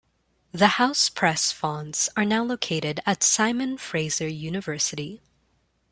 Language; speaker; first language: English; non-native, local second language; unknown